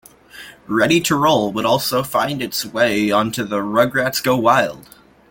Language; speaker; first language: English; native; English